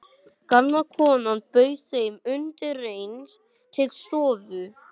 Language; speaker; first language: Icelandic; non-native, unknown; English